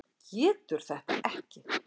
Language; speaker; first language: Icelandic; native; Icelandic